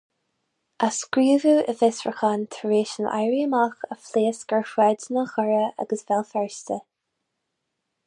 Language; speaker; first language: Irish; non-native, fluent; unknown